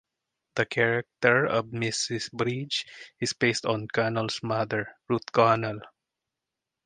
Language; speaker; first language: English; non-native, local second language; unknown